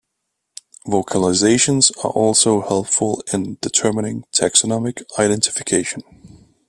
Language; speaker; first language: English; native; English